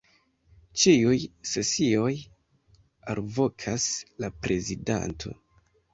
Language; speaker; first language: Esperanto; non-native, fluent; Kinyarwanda